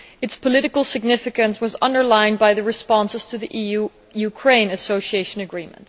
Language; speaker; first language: English; non-native, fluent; Dutch